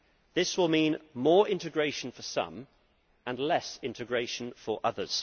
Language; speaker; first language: English; native; English